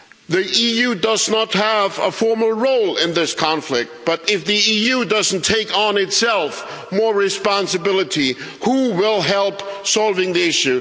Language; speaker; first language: English; non-native, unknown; German